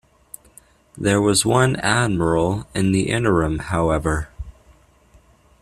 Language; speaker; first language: English; native; English